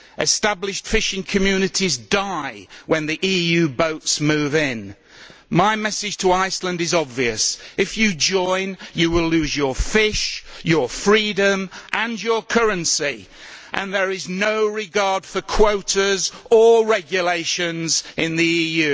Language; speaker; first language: English; native; English